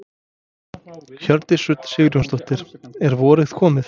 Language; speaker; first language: Icelandic; non-native, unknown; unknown